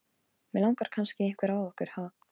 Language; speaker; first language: Icelandic; non-native, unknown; Polish